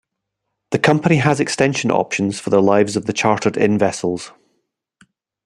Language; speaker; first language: English; native; English